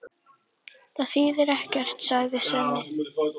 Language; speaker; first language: Icelandic; native; Icelandic